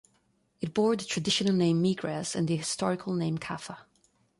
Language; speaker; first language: English; non-native, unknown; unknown